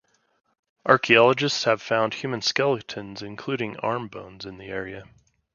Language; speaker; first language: English; native; English